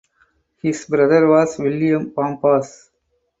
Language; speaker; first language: English; non-native, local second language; Tamil